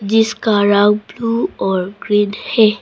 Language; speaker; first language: Hindi; early bilingual, other home language; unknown